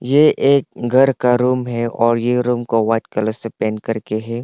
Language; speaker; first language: Hindi; non-native, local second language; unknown